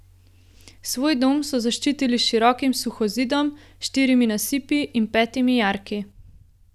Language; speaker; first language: Slovenian; native; Slovenian